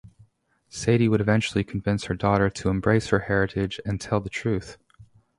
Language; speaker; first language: English; native; English